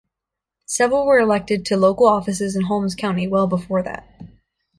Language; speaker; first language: English; native; English